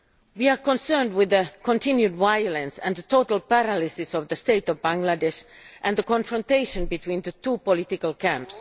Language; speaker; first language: English; non-native, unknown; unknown